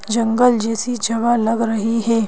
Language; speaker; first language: Hindi; native; Hindi